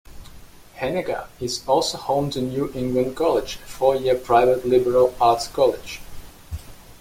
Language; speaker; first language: English; non-native, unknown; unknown